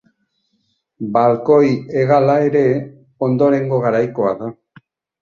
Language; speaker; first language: Basque; native; Basque